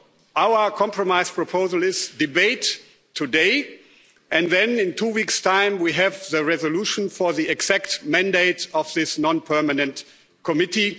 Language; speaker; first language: English; non-native, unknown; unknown